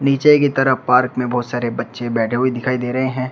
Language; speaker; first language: Hindi; native; Hindi